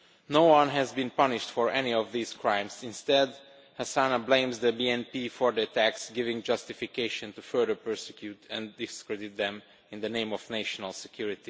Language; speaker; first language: English; non-native, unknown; Romanian